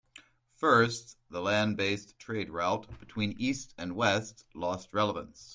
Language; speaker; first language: English; native; English